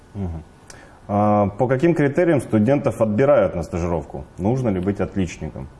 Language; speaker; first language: Russian; native; Russian